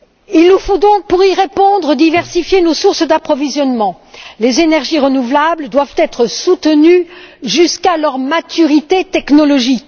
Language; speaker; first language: French; native; French